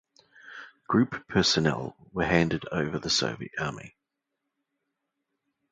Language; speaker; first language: English; native; English